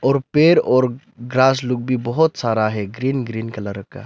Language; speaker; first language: Hindi; non-native, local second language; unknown